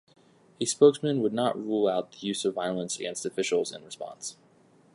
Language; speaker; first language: English; native; English